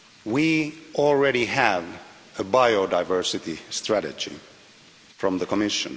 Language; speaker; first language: English; non-native, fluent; Finnish